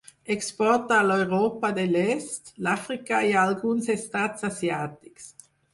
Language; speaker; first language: Catalan; non-native, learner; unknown